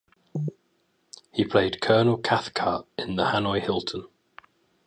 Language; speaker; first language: English; native; English